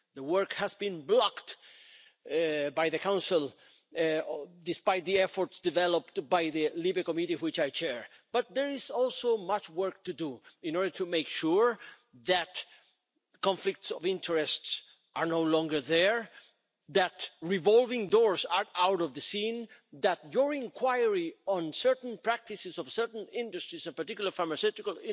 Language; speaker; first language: English; non-native, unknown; Spanish